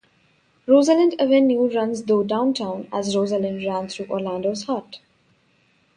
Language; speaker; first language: English; non-native, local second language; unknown